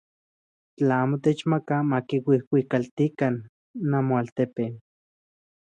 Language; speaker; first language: Central Puebla Nahuatl; native; Central Puebla Nahuatl